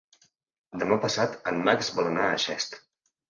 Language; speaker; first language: Catalan; native; Catalan